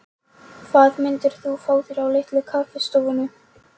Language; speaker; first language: Icelandic; non-native, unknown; Polish